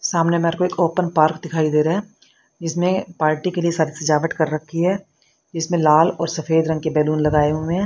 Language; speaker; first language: Hindi; native; Hindi